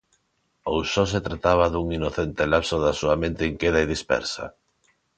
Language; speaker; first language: Galician; non-native, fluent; Spanish